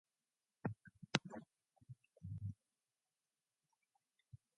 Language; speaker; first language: English; non-native, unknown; Mongolian